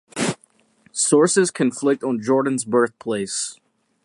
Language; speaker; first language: English; native; English